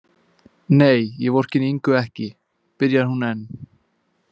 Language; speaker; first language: Icelandic; native; Icelandic